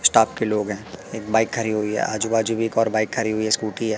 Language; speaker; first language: Hindi; native; Hindi